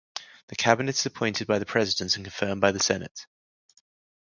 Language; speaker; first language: English; native; English